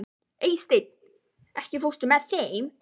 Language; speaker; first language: Icelandic; native; Icelandic